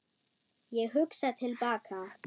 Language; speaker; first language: Icelandic; non-native, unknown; German